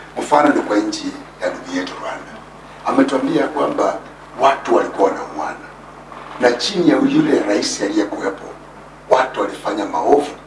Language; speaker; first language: Swahili; non-native, local second language; Luyia